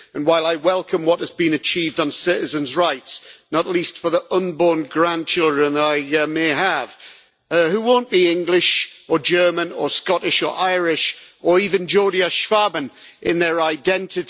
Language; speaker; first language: English; native; English